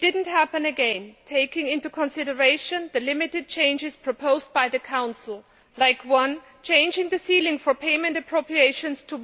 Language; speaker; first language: English; non-native, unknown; Greek